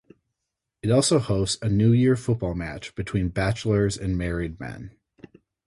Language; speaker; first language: English; native; English